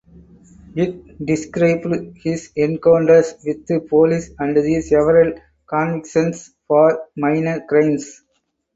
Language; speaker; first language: English; non-native, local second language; Tamil